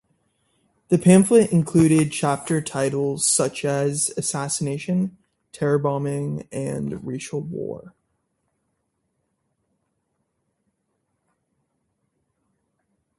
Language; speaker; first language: English; native; English